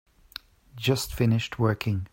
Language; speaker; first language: English; native; English